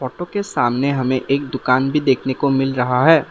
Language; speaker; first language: Hindi; non-native, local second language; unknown